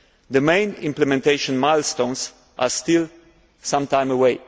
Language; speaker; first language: English; non-native, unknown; Slovenian